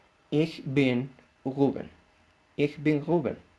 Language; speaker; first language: German; non-native, learner; Spanish